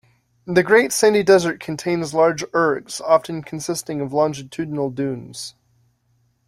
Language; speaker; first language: English; native; English